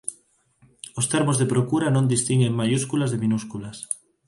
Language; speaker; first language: Galician; non-native, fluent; Spanish